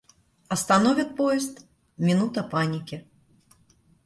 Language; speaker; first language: Russian; native; Russian